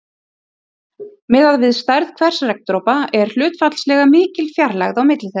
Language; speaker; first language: Icelandic; native; Icelandic